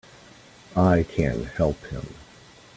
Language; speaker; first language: English; native; English